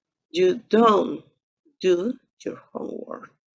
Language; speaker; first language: English; non-native, learner; Spanish